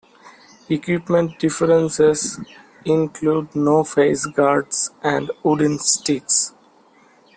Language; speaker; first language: English; non-native, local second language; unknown